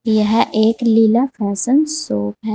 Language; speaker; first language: Hindi; native; Hindi